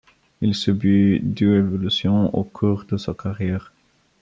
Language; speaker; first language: French; non-native, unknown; Bulgarian